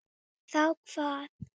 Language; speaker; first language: Icelandic; non-native, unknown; Filipino